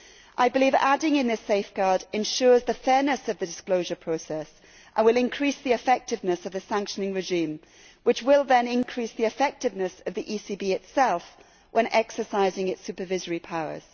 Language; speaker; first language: English; native; English